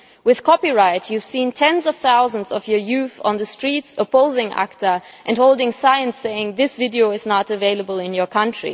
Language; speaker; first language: English; non-native, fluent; German